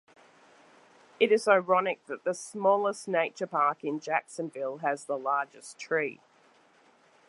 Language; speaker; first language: English; native; English